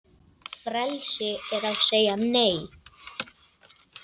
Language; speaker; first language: Icelandic; native; Icelandic